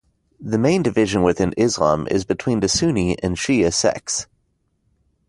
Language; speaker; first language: English; native; English